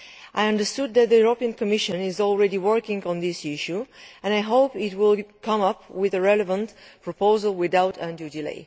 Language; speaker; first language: English; non-native, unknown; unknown